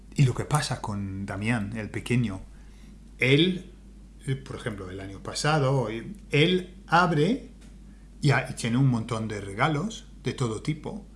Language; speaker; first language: Spanish; non-native, fluent; English